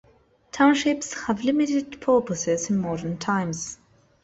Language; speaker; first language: English; non-native, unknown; Spanish